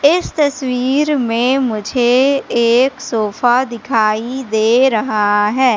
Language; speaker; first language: Hindi; native; Hindi